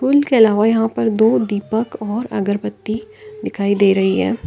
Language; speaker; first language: Hindi; native; Hindi